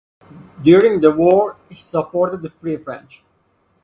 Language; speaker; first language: English; non-native, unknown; Persian